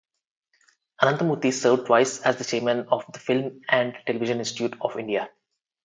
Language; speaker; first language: English; non-native, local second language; Telugu